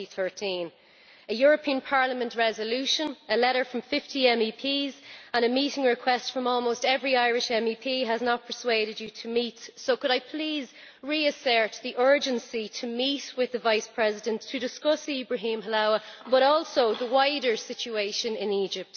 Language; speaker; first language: English; native; English